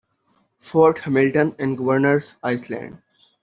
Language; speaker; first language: English; non-native, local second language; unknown